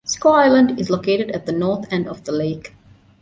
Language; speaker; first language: English; non-native, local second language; Divehi